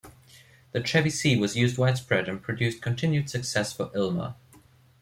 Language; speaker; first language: English; non-native, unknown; German